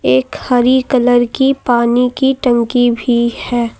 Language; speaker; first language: Hindi; native; Hindi